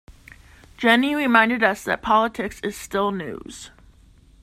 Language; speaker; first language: English; native; English